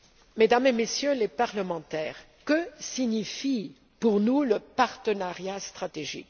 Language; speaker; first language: French; non-native, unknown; German